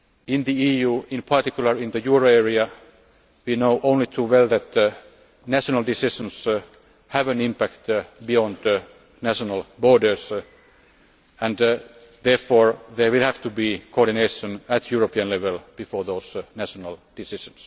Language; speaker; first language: English; non-native, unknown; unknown